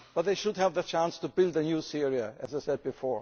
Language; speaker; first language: English; non-native, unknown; German